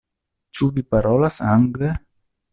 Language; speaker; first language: Esperanto; non-native, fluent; Italian